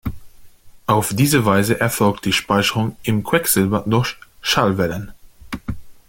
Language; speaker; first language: German; non-native, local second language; Luxembourgish